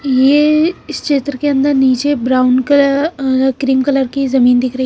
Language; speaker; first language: Hindi; non-native, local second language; Punjabi